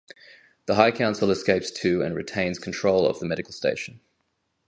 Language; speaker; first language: English; native; English